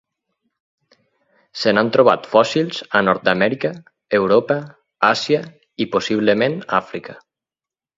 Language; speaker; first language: Catalan; native; Catalan